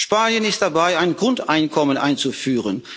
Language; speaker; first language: German; non-native, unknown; Dutch